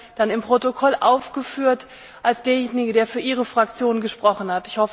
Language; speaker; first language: German; native; German